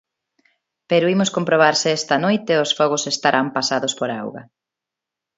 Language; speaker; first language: Galician; non-native, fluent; Spanish